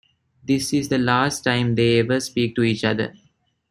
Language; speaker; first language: English; non-native, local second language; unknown